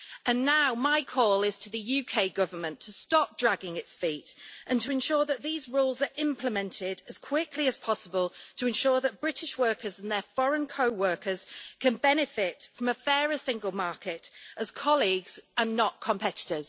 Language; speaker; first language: English; native; English